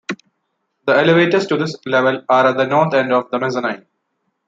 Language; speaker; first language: English; non-native, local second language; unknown